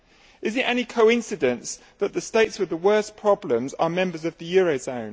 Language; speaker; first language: English; native; English